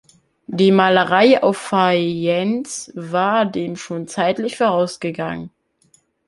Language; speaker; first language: German; native; German